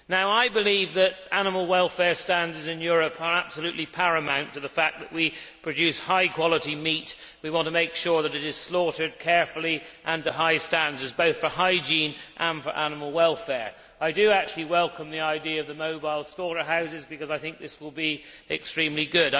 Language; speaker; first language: English; native; English